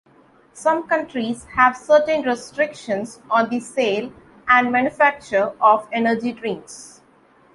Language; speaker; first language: English; non-native, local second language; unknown